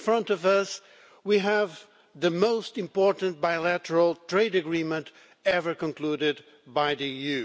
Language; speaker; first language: English; non-native, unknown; Portuguese